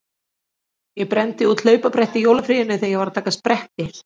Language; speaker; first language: Icelandic; native; Icelandic